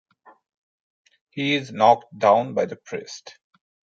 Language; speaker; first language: English; non-native, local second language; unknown